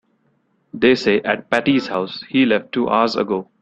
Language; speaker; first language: English; non-native, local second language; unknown